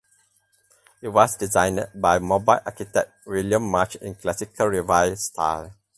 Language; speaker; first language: English; non-native, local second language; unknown